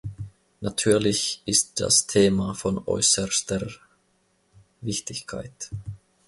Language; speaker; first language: German; non-native, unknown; Finnish